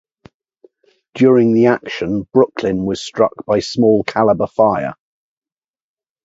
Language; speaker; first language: English; native; English